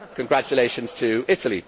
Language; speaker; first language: English; native; English